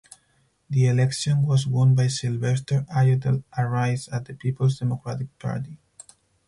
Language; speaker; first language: English; non-native, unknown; Spanish